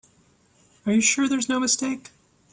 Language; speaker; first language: English; native; English